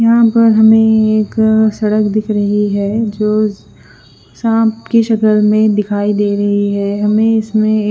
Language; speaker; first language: Hindi; non-native, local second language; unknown